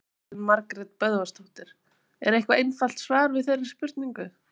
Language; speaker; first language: Icelandic; native; Icelandic